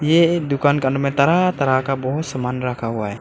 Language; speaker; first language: Hindi; non-native, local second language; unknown